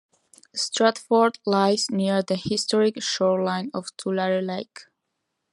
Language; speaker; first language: English; non-native, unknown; Spanish